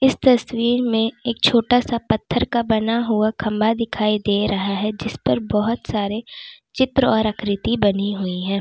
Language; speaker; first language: Hindi; native; Hindi